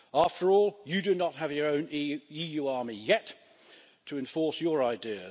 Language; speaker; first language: English; native; English